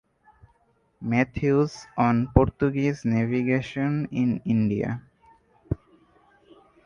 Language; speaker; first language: English; non-native, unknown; Bangla